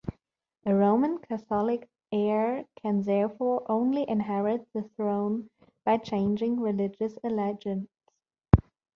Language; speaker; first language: English; non-native, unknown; German